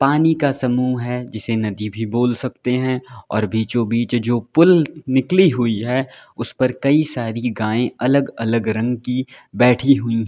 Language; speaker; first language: Hindi; native; Hindi